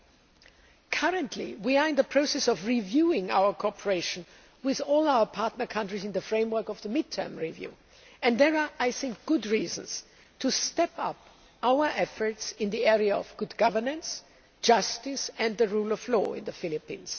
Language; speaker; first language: English; non-native, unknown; German